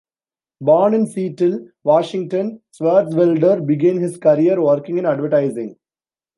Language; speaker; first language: English; non-native, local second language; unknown